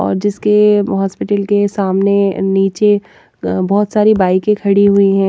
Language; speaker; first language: Hindi; native; Hindi